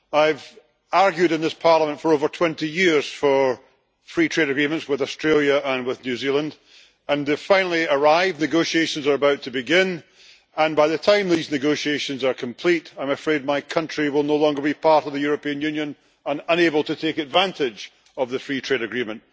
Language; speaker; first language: English; native; English